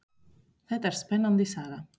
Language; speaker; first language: Icelandic; non-native, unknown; Spanish